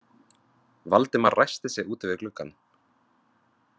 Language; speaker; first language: Icelandic; non-native, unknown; Vietnamese